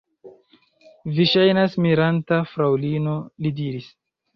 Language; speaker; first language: Esperanto; non-native, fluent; Chinese